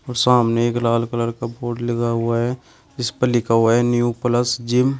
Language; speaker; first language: Hindi; native; Hindi